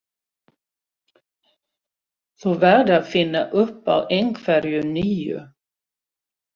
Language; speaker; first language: Icelandic; non-native, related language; Swedish